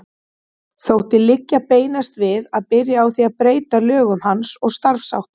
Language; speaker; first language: Icelandic; native; Icelandic